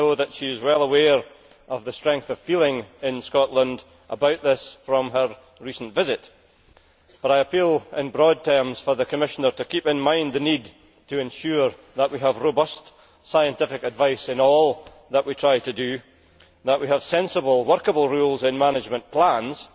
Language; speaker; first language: English; native; English